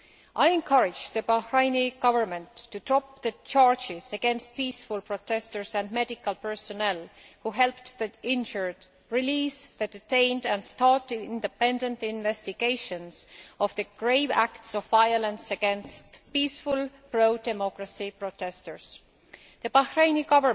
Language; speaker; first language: English; non-native, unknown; Estonian